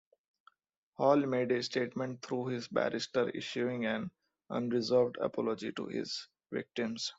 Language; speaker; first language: English; non-native, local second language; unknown